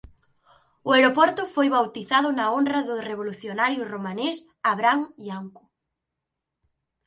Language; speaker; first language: Galician; native; Galician